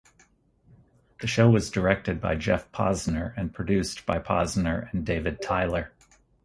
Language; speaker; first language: English; native; English